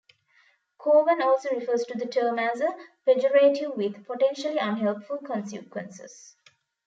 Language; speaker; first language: English; non-native, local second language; Tamil